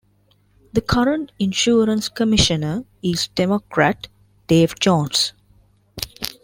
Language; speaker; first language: English; non-native, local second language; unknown